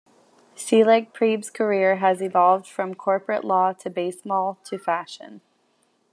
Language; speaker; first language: English; native; English